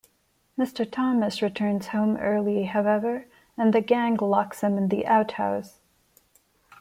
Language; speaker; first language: English; non-native, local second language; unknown